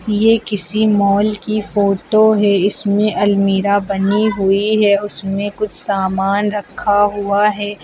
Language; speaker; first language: Hindi; native; Hindi